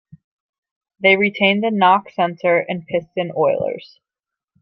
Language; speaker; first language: English; native; English